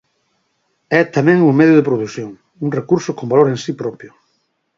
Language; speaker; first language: Galician; native; Galician